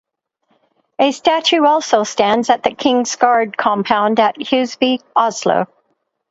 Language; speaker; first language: English; native; English